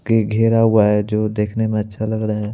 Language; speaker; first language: Hindi; native; Hindi